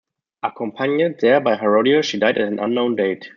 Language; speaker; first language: English; non-native, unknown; German